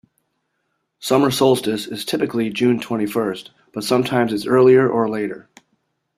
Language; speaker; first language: English; native; English